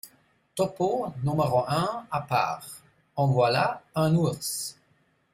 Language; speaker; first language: French; non-native, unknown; German